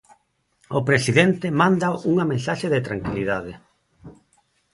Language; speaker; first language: Galician; non-native, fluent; Spanish